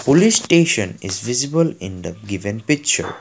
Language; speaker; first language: English; non-native, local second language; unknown